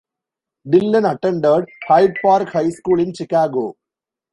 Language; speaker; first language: English; non-native, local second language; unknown